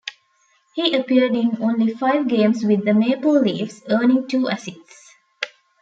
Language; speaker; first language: English; non-native, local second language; Tamil